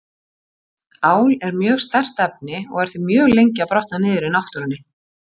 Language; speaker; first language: Icelandic; native; Icelandic